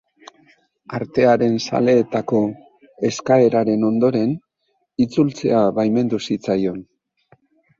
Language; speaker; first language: Basque; native; Basque